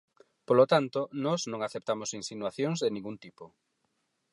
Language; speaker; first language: Galician; non-native, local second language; Spanish